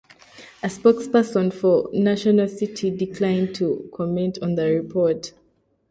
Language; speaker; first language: English; native; English